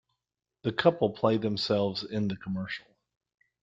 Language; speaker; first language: English; native; English